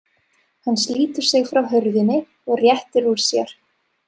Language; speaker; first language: Icelandic; non-native, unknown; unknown